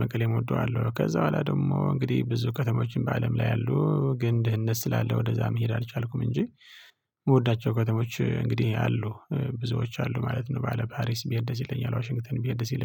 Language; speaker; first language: Amharic; non-native, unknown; Tigrinya